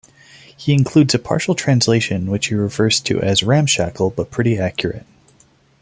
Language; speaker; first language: English; non-native, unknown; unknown